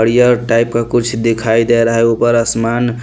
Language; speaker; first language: Hindi; non-native, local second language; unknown